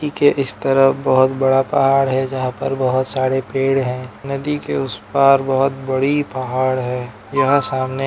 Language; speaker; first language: Hindi; non-native, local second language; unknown